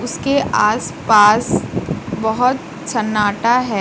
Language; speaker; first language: Hindi; native; Hindi